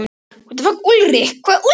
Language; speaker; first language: Icelandic; non-native, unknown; Polish